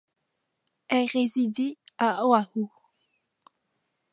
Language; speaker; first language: French; native; French